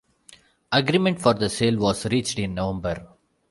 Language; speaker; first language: English; non-native, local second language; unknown